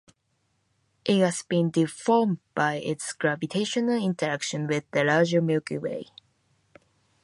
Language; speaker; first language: English; non-native, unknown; Japanese